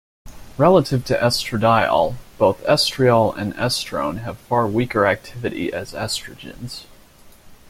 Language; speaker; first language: English; native; English